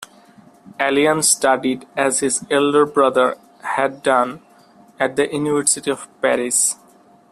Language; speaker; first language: English; non-native, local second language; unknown